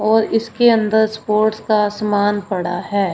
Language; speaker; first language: Hindi; non-native, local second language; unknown